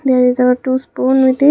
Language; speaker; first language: English; non-native, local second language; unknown